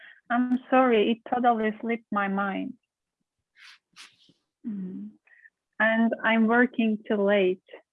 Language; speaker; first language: English; non-native, learner; Turkish